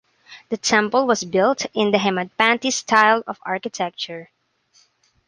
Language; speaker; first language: English; non-native, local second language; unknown